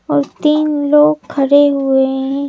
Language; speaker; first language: Hindi; native; Hindi